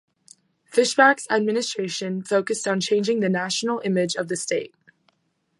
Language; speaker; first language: English; native; English